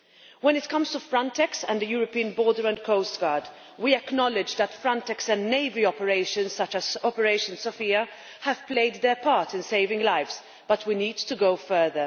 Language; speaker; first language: English; non-native, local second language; Maltese